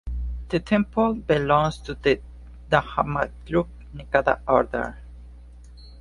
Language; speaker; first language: English; non-native, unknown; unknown